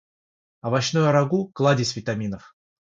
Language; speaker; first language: Russian; non-native, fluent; Georgian